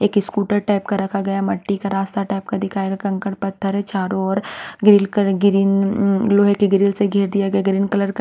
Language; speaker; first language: Hindi; non-native, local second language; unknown